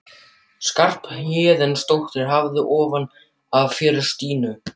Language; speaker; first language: Icelandic; non-native, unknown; German